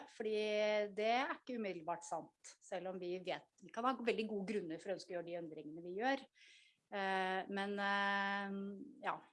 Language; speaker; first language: Norwegian; native; Norwegian